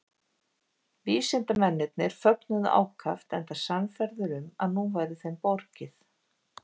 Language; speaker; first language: Icelandic; native; Icelandic